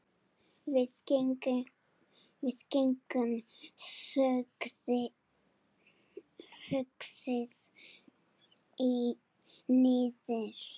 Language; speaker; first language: Icelandic; non-native, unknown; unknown